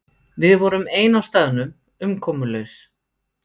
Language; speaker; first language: Icelandic; native; Icelandic